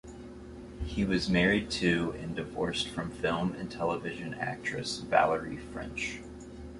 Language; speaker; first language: English; native; English